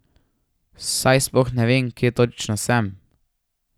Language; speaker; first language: Slovenian; native; Slovenian